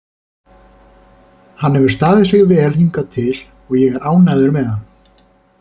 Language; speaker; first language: Icelandic; native; Icelandic